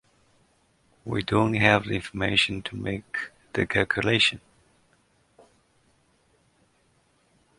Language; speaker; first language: English; native; English